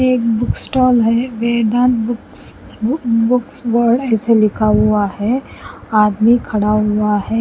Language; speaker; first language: Hindi; non-native, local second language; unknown